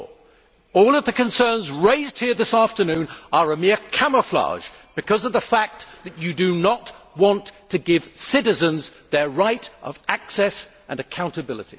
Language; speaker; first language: English; native; English